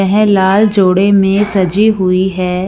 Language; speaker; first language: Hindi; non-native, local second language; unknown